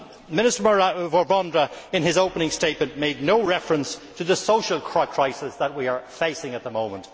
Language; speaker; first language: English; native; English